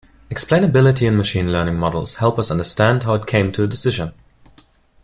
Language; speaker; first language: English; non-native, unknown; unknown